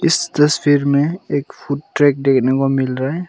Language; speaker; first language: Hindi; non-native, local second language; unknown